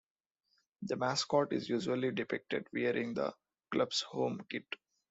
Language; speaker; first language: English; non-native, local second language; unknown